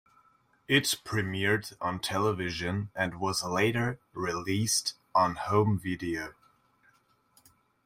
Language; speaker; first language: English; non-native, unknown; German